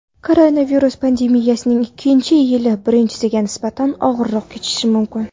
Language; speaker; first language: Uzbek; non-native, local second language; Kara-Kalpak